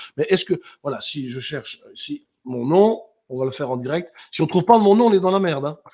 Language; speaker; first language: French; native; French